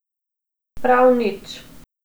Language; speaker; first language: Slovenian; non-native, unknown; Macedonian